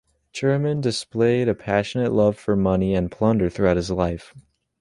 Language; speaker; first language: English; native; English